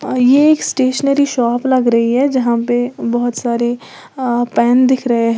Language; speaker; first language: Hindi; native; Hindi